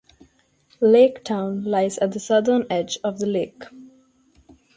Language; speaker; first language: English; non-native, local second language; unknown